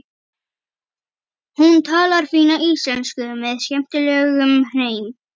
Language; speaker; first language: Icelandic; native; Icelandic